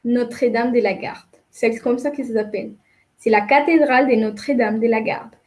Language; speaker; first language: French; non-native, fluent; Spanish